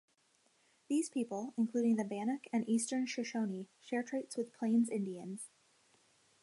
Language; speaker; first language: English; native; English